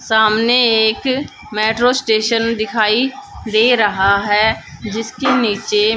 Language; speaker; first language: Hindi; native; Hindi